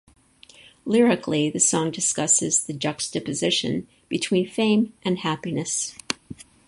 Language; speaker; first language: English; native; English